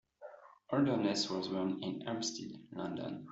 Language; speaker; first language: English; non-native, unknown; French